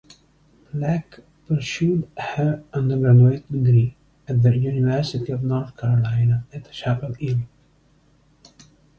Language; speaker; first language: English; non-native, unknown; Italian